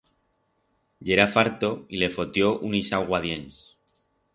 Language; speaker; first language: Aragonese; non-native, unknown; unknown